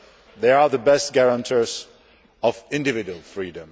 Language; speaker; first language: English; non-native, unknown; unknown